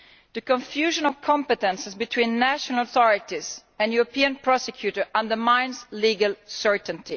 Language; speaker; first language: English; non-native, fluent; Italian